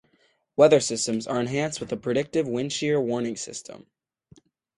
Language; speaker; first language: English; native; English